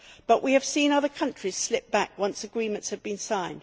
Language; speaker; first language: English; native; English